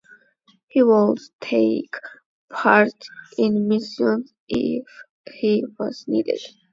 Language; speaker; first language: English; non-native, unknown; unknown